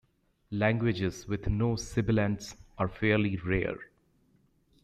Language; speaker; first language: English; native; English